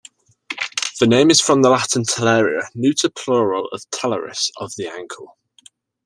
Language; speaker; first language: English; native; English